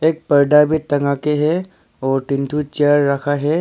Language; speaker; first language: Hindi; non-native, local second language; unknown